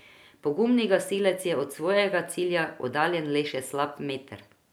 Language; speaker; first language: Slovenian; non-native, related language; Croatian